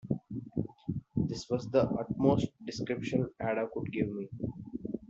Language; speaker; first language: English; non-native, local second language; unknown